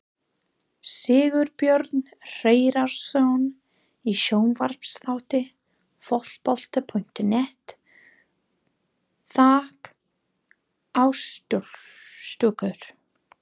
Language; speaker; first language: Icelandic; non-native, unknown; English